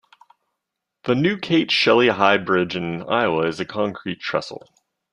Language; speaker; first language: English; native; English